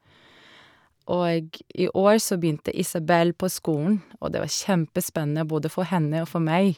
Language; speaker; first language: Norwegian; non-native, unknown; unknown